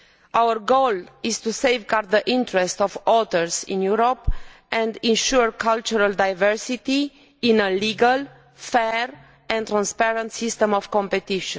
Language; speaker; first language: English; non-native, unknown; Romanian